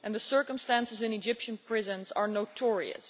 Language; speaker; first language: English; non-native, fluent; Dutch